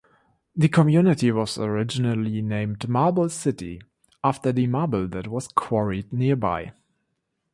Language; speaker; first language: English; non-native, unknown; German